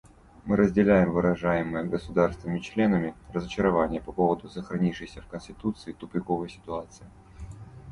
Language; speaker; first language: Russian; native; Russian